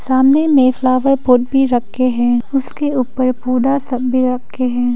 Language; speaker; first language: Hindi; non-native, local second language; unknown